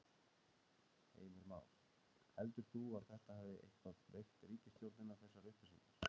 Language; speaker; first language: Icelandic; native; Icelandic